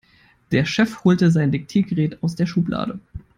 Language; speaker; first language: English; non-native, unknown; German